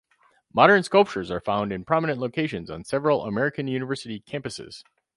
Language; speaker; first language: English; native; English